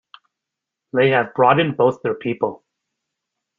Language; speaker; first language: English; native; English